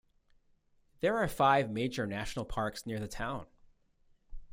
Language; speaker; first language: English; native; English